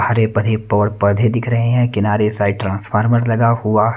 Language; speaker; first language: Hindi; non-native, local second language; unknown